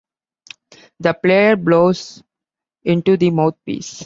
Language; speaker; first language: English; non-native, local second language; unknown